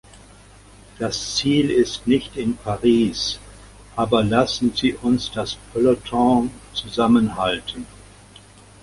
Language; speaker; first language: German; native; German